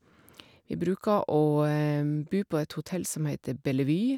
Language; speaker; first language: Norwegian; native; Norwegian